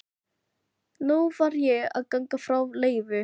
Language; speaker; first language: Icelandic; non-native, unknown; Filipino